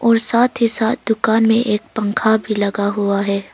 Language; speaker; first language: Hindi; early bilingual, other home language; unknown